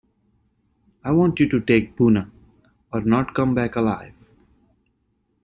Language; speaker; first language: English; native; English